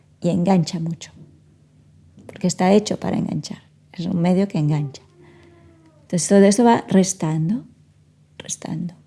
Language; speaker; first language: Spanish; non-native, fluent; Portuguese